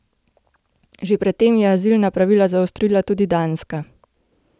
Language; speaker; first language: Slovenian; native; Slovenian